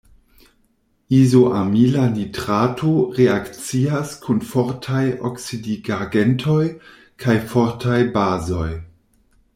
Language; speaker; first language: Esperanto; non-native, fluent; German